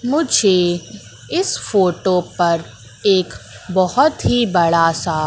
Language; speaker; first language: Hindi; native; Hindi